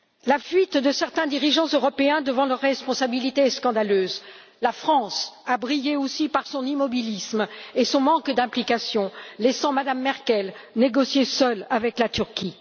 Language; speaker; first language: French; native; French